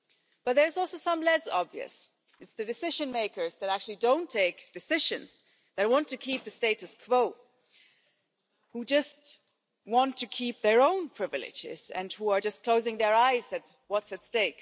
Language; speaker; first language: English; non-native, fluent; German